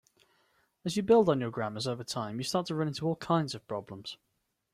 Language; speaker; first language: English; native; English